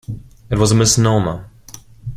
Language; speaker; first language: English; non-native, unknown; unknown